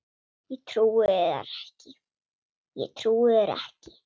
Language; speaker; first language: Icelandic; non-native, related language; Swedish